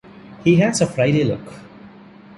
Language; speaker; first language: English; non-native, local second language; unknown